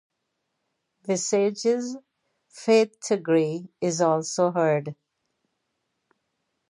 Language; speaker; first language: English; native; English